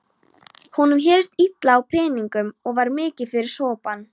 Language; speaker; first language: Icelandic; non-native, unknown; Polish